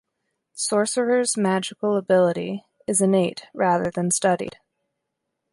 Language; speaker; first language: English; native; English